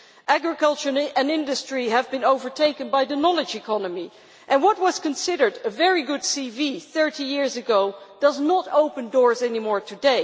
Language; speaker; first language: English; non-native, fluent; Dutch